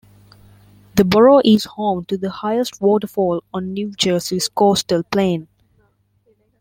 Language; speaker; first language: English; non-native, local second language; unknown